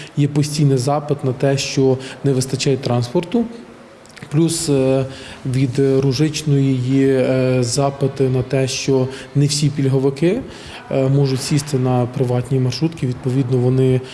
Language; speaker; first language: Ukrainian; native; Ukrainian